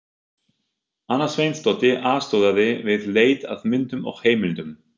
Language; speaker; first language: Icelandic; non-native, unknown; German